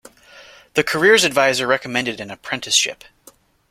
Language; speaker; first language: English; native; English